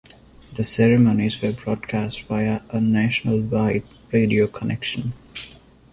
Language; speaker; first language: English; non-native, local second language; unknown